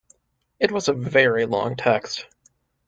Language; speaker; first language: English; native; English